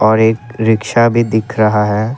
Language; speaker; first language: Hindi; non-native, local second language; Assamese